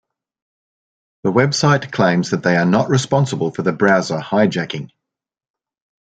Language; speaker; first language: English; native; English